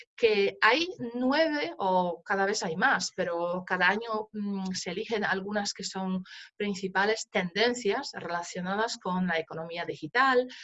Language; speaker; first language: Spanish; non-native, fluent; Polish